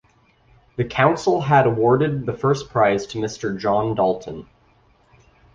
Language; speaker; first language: English; native; English